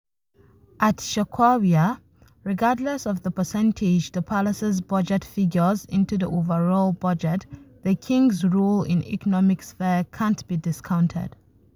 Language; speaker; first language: English; non-native, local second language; Hausa